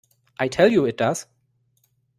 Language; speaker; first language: English; non-native, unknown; German